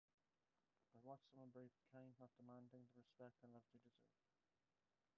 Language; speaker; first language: English; native; English